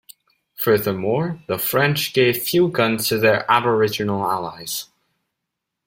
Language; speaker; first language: English; native; English